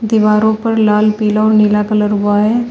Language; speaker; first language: Hindi; native; Hindi